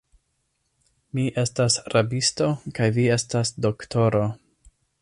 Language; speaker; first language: Esperanto; non-native, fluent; English